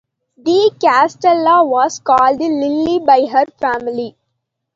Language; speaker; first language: English; non-native, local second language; Tamil